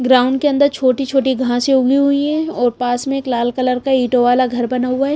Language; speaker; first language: Hindi; non-native, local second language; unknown